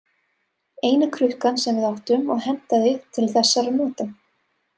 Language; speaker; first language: Icelandic; non-native, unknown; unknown